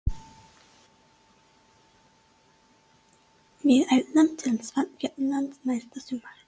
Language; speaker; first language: Icelandic; non-native, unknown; English